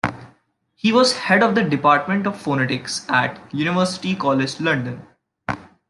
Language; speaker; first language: English; non-native, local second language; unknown